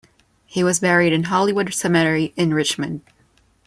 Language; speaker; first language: English; non-native, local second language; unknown